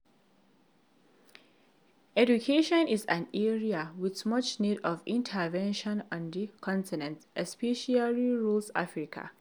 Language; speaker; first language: English; non-native, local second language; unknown